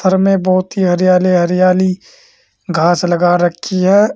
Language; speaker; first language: Hindi; native; Hindi